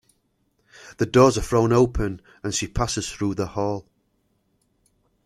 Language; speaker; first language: English; native; English